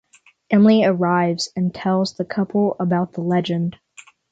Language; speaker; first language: English; native; English